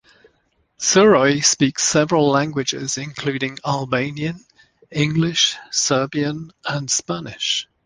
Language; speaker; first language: English; native; English